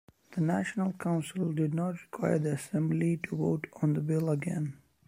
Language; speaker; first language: English; non-native, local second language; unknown